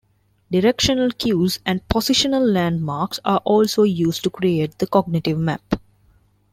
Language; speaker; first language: English; non-native, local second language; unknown